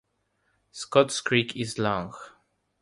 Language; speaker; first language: English; non-native, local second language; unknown